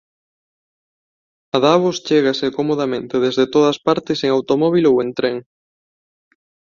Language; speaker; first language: Galician; non-native, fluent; Spanish